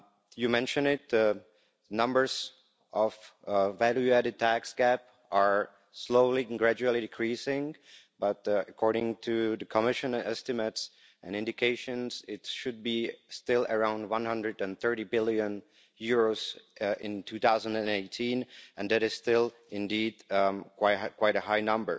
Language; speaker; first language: English; non-native, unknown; Czech